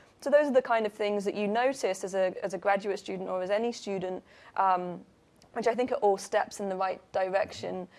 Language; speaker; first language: English; native; English